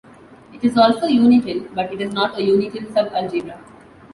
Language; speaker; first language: English; non-native, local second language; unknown